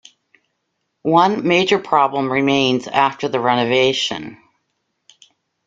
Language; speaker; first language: English; native; English